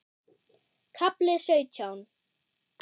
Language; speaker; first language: Icelandic; non-native, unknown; German